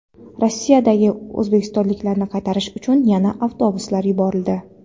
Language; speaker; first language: Uzbek; non-native, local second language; Kara-Kalpak